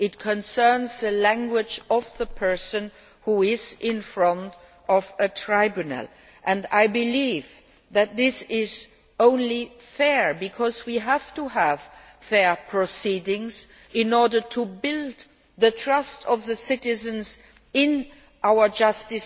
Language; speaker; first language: English; non-native, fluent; Luxembourgish